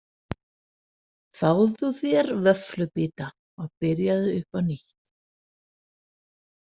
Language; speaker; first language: Icelandic; non-native, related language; Danish